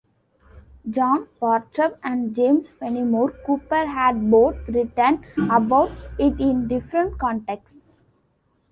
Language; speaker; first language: English; non-native, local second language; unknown